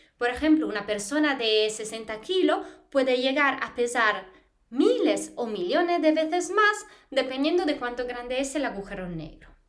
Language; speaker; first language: Spanish; non-native, fluent; Italian